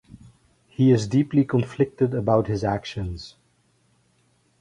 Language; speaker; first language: English; native; English